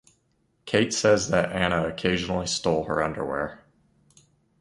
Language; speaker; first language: English; native; English